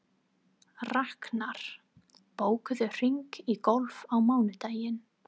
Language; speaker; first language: Icelandic; non-native, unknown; English